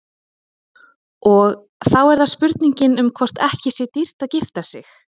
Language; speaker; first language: Icelandic; native; Icelandic